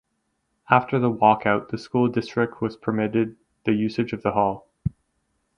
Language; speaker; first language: English; native; English